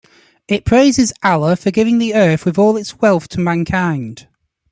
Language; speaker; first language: English; native; English